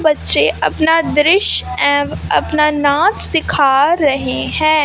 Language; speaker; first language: Hindi; non-native, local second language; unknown